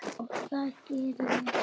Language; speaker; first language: Icelandic; native; Icelandic